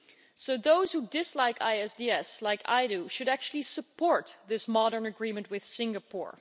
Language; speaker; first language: English; non-native, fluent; Dutch